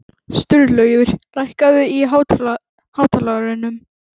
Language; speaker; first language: Icelandic; native; Icelandic